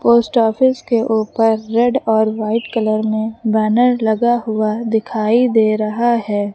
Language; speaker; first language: Hindi; native; Hindi